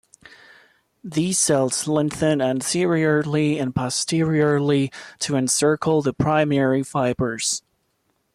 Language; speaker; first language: English; non-native, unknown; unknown